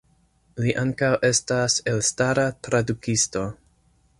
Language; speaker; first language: Esperanto; non-native, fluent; English